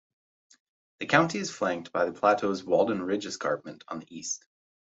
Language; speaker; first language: English; native; English